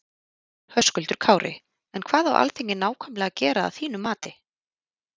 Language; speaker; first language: Icelandic; native; Icelandic